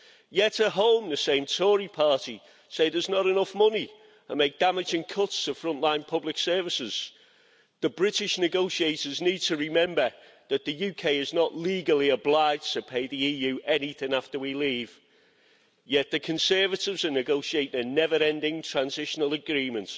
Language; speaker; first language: English; native; English